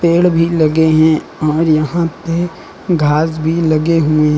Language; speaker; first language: Hindi; native; Hindi